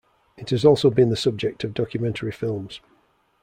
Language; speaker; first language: English; native; English